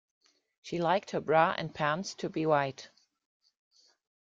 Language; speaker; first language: English; non-native, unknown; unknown